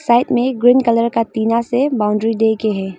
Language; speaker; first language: Hindi; non-native, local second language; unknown